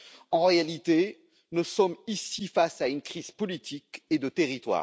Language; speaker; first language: French; native; French